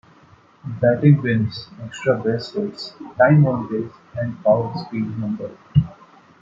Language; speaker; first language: English; non-native, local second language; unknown